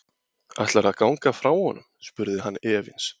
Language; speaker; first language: Icelandic; native; Icelandic